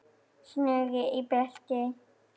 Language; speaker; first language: Icelandic; non-native, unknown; German